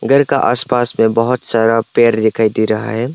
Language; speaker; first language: Hindi; non-native, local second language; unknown